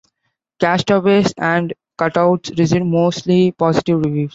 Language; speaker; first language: English; non-native, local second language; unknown